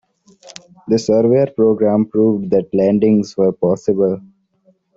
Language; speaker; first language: English; non-native, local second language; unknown